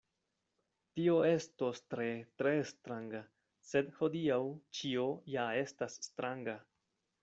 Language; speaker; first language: Esperanto; non-native, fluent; Spanish